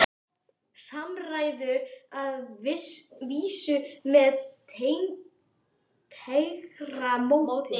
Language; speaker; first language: Icelandic; native; Icelandic